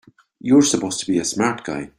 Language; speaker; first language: English; native; English